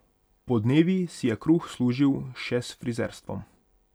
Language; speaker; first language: Slovenian; non-native, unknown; Hungarian